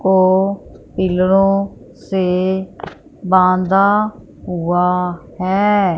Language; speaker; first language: Hindi; non-native, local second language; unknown